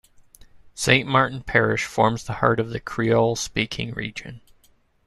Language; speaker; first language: English; native; English